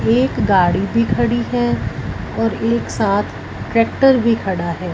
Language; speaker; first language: Hindi; non-native, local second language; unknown